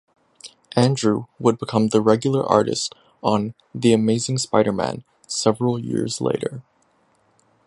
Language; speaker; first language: English; native; English